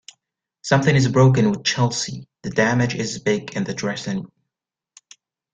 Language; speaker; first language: English; native; English